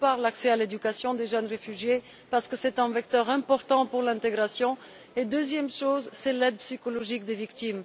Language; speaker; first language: French; non-native, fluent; Bulgarian